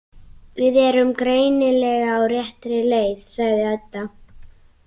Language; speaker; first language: Icelandic; native; Icelandic